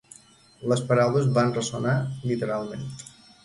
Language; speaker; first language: Catalan; native; Catalan